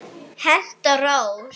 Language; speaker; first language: Icelandic; non-native, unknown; Arabic